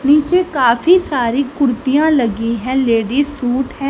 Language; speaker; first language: Hindi; native; Hindi